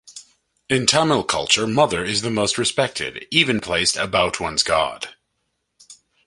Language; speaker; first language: English; native; English